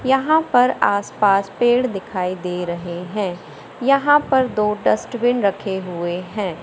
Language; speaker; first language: Hindi; native; Hindi